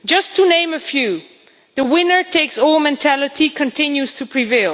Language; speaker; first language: English; non-native, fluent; Dutch